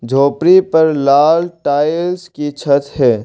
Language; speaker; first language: Hindi; non-native, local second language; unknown